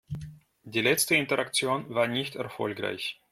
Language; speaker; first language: German; non-native, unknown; Russian